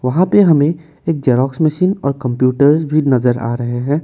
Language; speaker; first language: Hindi; non-native, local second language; Assamese